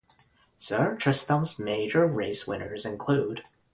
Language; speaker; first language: English; non-native, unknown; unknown